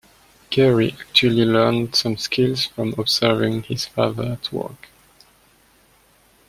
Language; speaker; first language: English; non-native, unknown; French